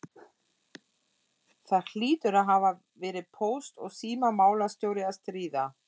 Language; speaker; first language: Icelandic; non-native, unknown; German